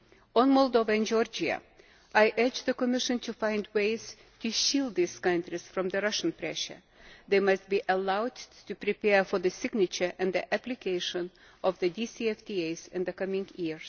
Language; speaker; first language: English; non-native, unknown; Lithuanian